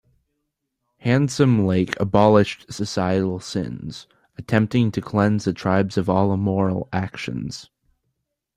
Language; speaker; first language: English; native; English